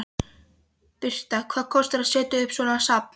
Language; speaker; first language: Icelandic; non-native, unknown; Polish